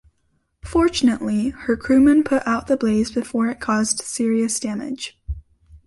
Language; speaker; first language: English; native; English